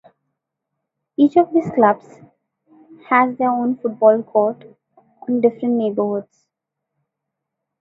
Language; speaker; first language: English; non-native, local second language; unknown